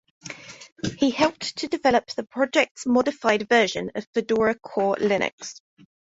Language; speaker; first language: English; native; English